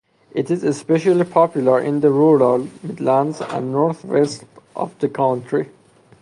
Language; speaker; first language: English; non-native, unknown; Persian